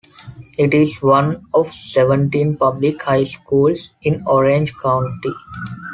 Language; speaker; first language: English; non-native, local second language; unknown